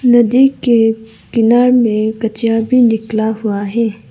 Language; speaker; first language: Hindi; non-native, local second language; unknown